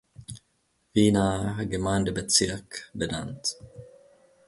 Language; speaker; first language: German; non-native, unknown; Finnish